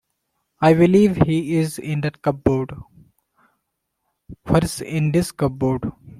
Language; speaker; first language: English; non-native, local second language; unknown